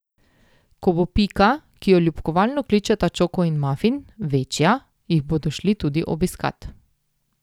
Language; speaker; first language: Slovenian; native; Slovenian